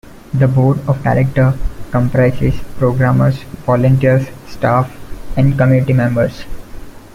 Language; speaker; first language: English; non-native, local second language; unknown